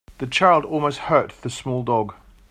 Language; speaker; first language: English; native; English